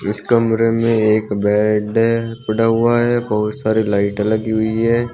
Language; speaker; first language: Hindi; native; Hindi